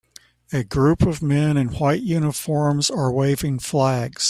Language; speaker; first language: English; native; English